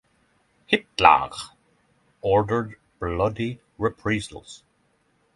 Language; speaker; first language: English; non-native, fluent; Norwegian